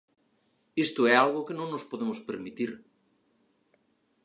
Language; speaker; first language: Galician; native; Galician